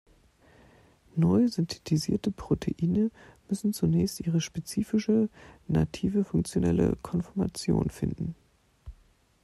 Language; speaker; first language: German; native; German